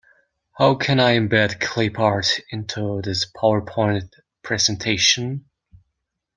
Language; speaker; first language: English; non-native, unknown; Mongolian